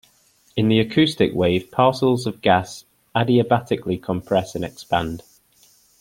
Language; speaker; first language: English; native; English